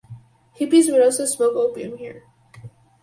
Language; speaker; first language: English; native; English